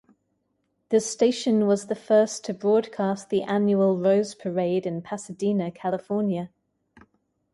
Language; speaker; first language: English; native; English